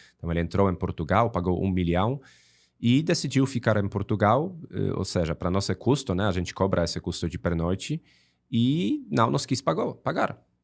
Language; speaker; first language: Portuguese; non-native, fluent; Polish